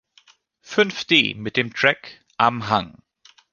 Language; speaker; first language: German; native; German